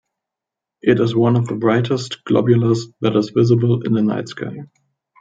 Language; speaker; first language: English; non-native, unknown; German